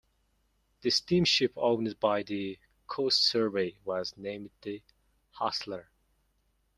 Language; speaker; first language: English; non-native, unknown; Mongolian